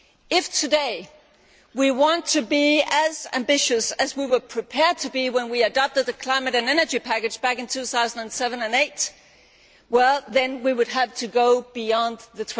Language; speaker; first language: English; non-native, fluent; Danish